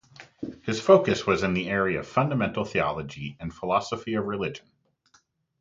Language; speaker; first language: English; native; English